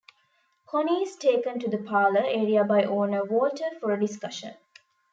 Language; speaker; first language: English; non-native, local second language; Tamil